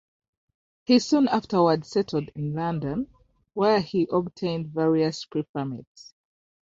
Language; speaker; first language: English; non-native, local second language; Ganda